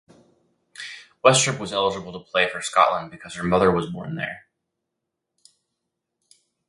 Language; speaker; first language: English; native; English